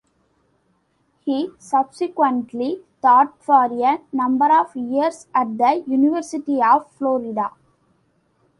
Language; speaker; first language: English; non-native, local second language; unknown